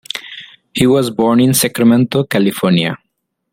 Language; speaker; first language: English; non-native, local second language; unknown